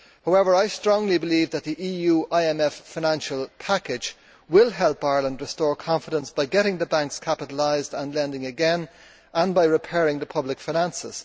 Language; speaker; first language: English; native; English